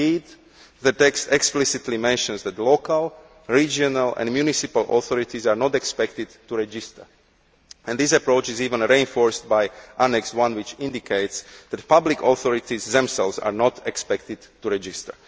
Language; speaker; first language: English; non-native, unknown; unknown